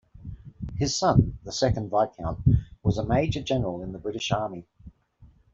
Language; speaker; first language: English; native; English